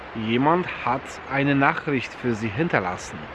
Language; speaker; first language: German; non-native, fluent; Polish